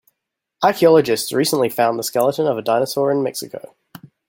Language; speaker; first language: English; native; English